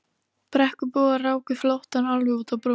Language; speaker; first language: Icelandic; native; Icelandic